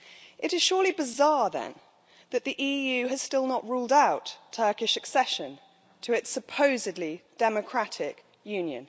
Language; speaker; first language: English; native; English